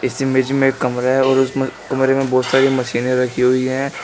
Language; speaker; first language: Hindi; native; Hindi